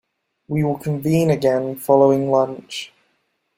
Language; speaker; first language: English; native; English